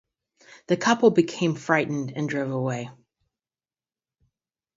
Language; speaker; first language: English; native; English